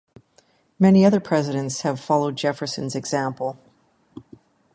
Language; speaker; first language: English; native; English